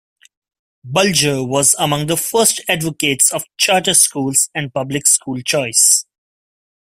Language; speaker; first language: English; non-native, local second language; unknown